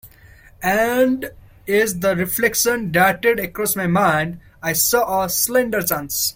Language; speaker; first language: English; non-native, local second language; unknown